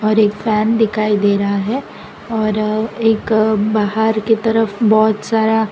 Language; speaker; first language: Hindi; non-native, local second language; Gujarati